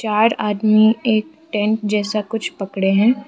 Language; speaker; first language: Hindi; non-native, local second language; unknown